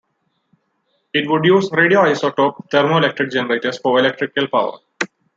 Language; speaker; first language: English; non-native, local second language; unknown